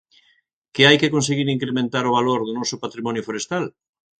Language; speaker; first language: Galician; native; Galician